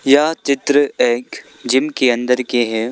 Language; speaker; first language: Hindi; non-native, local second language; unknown